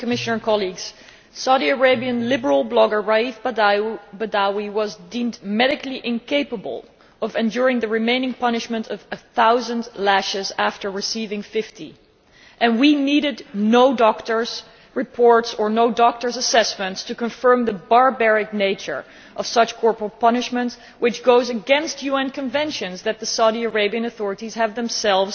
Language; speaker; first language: English; non-native, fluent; Dutch